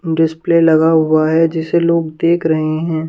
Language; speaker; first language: Hindi; non-native, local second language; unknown